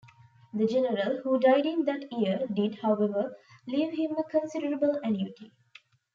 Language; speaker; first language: English; non-native, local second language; Tamil